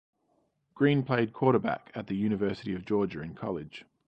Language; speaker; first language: English; native; English